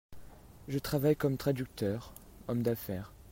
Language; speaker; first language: French; native; French